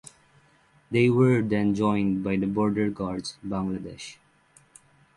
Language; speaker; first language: English; non-native, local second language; Filipino